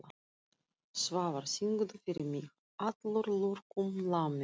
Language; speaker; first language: Icelandic; non-native, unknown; Russian